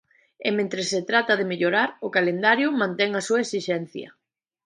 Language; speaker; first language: Galician; native; Galician